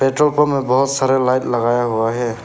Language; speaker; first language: Hindi; non-native, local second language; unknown